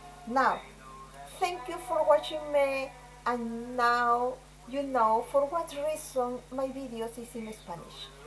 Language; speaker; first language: English; non-native, learner; Spanish